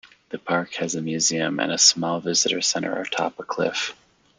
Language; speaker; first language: English; native; English